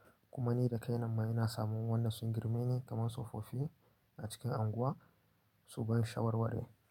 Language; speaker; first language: Hausa; native; Hausa